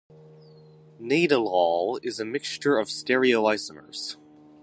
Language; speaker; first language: English; native; English